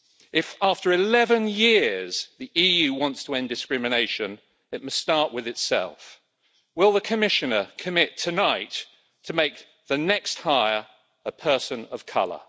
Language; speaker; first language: English; native; English